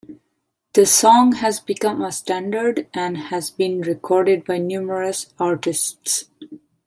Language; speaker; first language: English; non-native, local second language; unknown